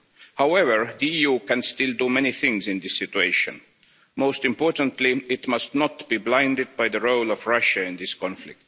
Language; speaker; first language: English; non-native, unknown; Estonian